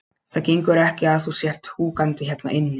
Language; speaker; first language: Icelandic; non-native, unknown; Polish